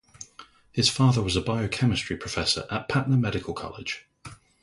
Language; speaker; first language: English; native; English